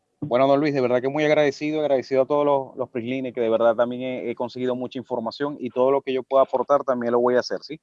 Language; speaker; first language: Spanish; native; Spanish